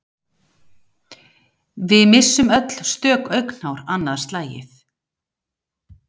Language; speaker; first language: Icelandic; native; Icelandic